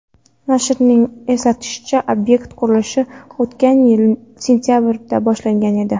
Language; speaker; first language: Uzbek; non-native, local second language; Kara-Kalpak